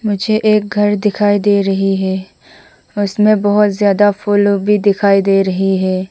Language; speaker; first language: Hindi; non-native, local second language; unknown